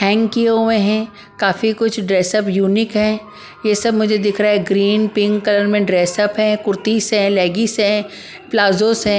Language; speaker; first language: Hindi; non-native, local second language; Punjabi